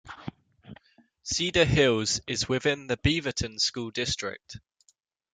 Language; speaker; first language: English; native; English